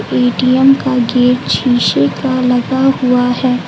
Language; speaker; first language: Hindi; native; Hindi